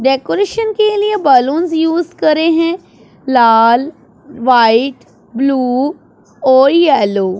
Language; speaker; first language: Hindi; non-native, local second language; Punjabi